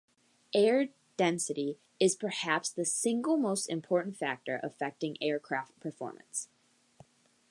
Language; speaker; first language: English; native; English